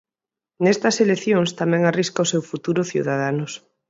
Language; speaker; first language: Galician; native; Galician